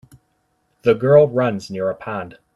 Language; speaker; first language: English; native; English